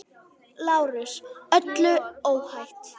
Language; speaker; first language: Icelandic; native; Icelandic